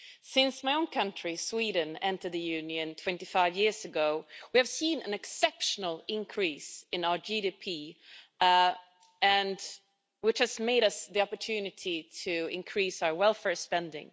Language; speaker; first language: English; non-native, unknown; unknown